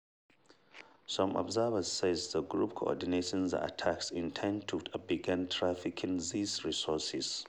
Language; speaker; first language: English; non-native, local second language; Hausa